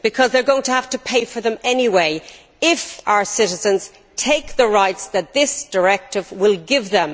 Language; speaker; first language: English; native; English